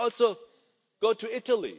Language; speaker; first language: English; non-native, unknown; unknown